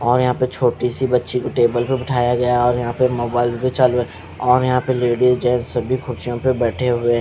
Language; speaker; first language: Hindi; non-native, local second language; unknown